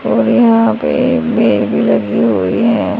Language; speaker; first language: Hindi; native; Hindi